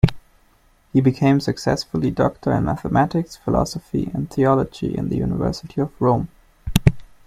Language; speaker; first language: English; non-native, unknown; German